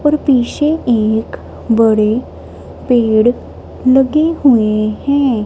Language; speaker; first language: Hindi; non-native, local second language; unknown